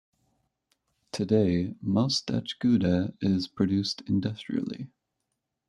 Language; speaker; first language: English; native; English